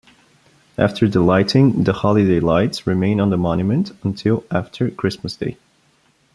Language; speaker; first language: English; non-native, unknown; Bulgarian